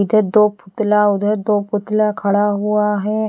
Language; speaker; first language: Hindi; non-native, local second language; Bhojpuri